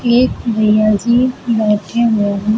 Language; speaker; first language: Hindi; native; Hindi